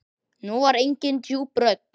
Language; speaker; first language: Icelandic; native; Icelandic